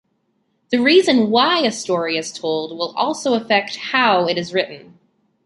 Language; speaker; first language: English; native; English